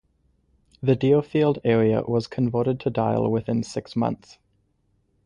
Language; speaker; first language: English; native; English